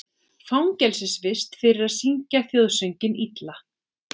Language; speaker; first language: Icelandic; native; Icelandic